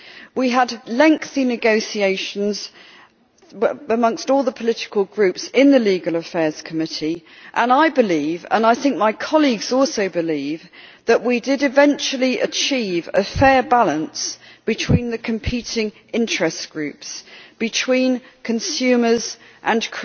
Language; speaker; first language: English; native; English